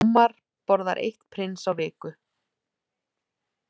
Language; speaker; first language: Icelandic; native; Icelandic